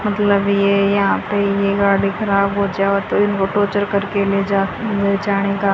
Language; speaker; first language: Hindi; native; Hindi